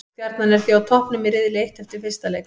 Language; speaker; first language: Icelandic; native; Icelandic